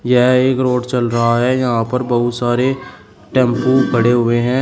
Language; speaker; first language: Hindi; native; Hindi